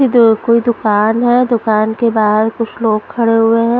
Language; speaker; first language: Hindi; non-native, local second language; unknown